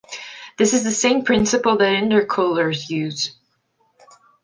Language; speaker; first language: English; non-native, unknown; Portuguese